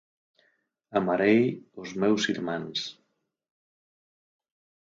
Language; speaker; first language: Galician; native; Galician